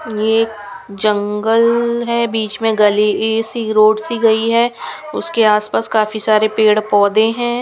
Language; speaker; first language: Hindi; non-native, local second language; Punjabi